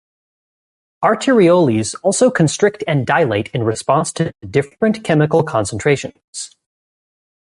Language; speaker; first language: English; native; English